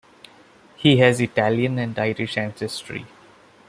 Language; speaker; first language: English; non-native, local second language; Malayalam